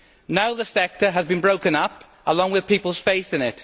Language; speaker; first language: English; native; English